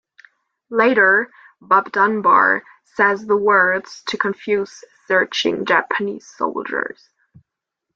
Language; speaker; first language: English; non-native, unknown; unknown